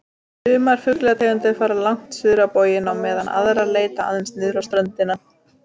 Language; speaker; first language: Icelandic; native; Icelandic